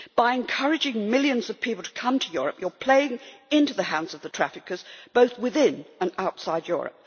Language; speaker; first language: English; native; English